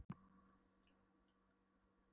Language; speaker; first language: Icelandic; non-native, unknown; Polish